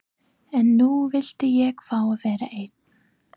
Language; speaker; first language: Icelandic; non-native, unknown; English